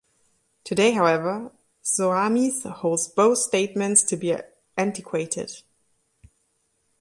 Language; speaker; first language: English; non-native, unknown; German